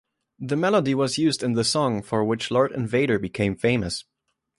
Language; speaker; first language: English; non-native, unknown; German